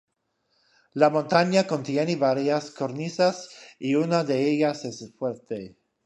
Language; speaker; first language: Spanish; non-native, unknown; English